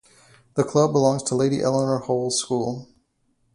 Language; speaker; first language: English; native; English